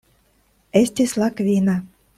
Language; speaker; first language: Esperanto; non-native, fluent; Russian